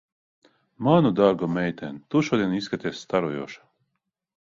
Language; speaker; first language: Latvian; non-native, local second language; Russian